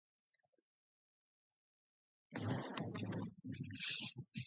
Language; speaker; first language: English; non-native, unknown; Mongolian